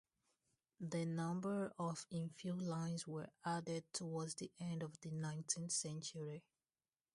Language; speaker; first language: English; non-native, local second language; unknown